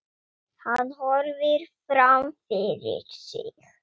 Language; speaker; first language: Icelandic; non-native, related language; Swedish